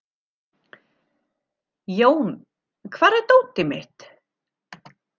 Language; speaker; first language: Icelandic; non-native, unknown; German